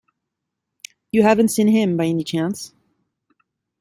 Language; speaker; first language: English; non-native, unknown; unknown